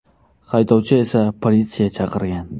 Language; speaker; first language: Uzbek; non-native, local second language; Kara-Kalpak